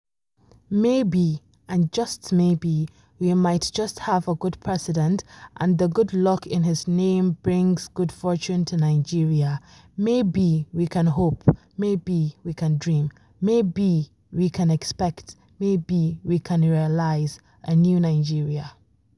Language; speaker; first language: English; non-native, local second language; Hausa